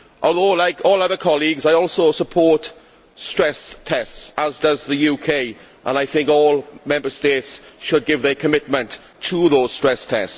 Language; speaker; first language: English; native; English